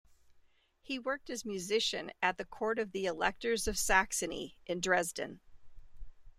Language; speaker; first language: English; native; English